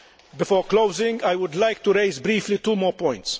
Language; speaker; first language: English; non-native, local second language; Maltese